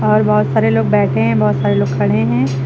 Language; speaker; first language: Hindi; native; Hindi